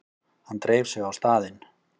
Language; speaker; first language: Icelandic; native; Icelandic